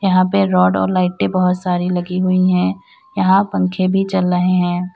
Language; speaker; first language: Hindi; native; Hindi